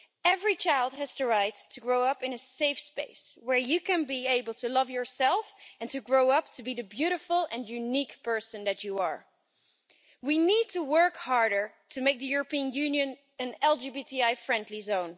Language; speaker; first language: English; non-native, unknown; Dutch